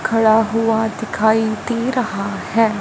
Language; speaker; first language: Hindi; non-native, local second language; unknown